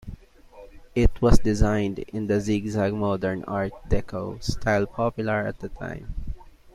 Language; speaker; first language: English; non-native, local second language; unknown